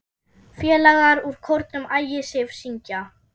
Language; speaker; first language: Icelandic; non-native, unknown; German